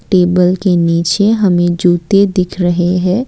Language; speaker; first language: Hindi; non-native, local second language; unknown